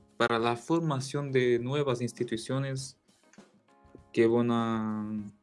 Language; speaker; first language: Spanish; non-native, related language; Portuguese